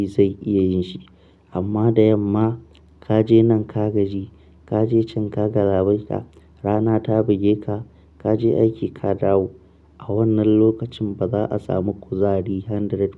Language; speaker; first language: Hausa; non-native, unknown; Akan